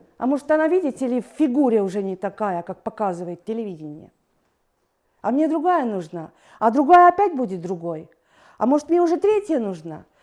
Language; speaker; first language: Russian; non-native, fluent; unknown